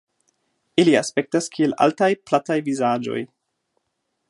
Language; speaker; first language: Esperanto; non-native, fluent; German